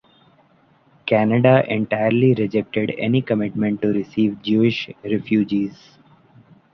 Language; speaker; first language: English; non-native, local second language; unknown